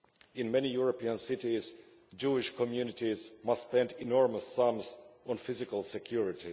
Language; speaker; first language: English; non-native, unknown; Finnish